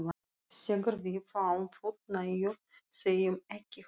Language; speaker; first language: Icelandic; non-native, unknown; Russian